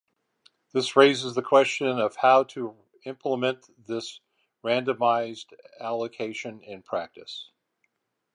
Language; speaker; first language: English; native; English